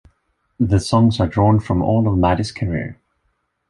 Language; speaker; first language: English; non-native, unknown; Swedish